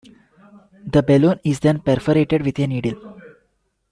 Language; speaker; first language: English; non-native, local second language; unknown